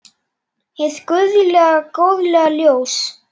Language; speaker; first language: Icelandic; native; Icelandic